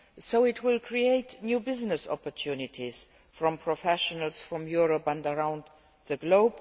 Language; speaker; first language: English; non-native, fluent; Luxembourgish